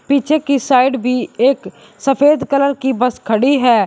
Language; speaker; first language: Hindi; native; Hindi